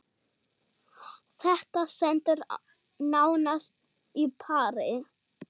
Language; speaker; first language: Icelandic; non-native, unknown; German